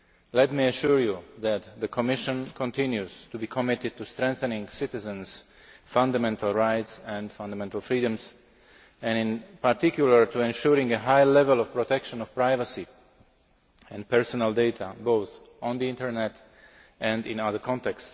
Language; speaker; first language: English; non-native, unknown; Slovak